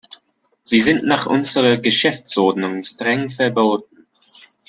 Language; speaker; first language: German; non-native, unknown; English